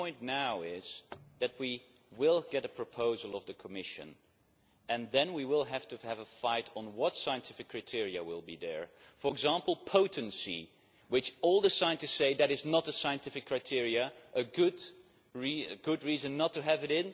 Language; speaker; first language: English; non-native, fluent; Dutch